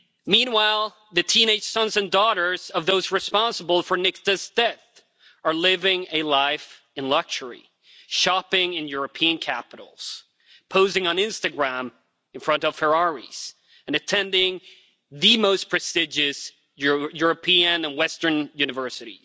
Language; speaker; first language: English; non-native, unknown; Swedish